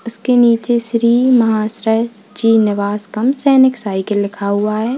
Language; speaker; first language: Hindi; native; Hindi